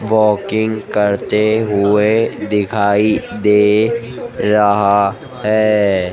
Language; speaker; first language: Hindi; native; Hindi